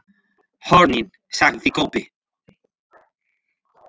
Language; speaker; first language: Icelandic; non-native, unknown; Spanish